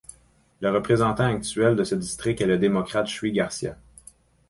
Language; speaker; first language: French; native; French